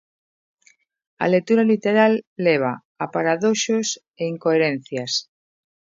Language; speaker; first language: Galician; native; Galician